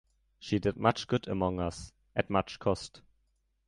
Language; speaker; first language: English; non-native, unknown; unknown